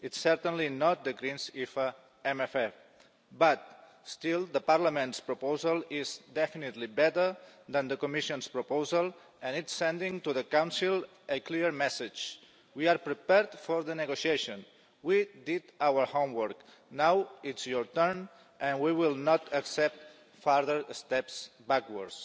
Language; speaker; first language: English; non-native, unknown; Catalan